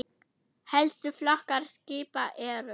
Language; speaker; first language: Icelandic; non-native, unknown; German